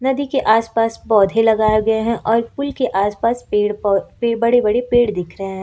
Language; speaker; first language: Hindi; native; Hindi